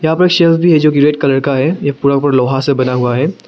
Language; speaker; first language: Hindi; non-native, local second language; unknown